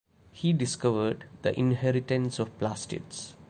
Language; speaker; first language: English; non-native, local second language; Malayalam